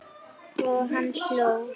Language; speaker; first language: Icelandic; native; Icelandic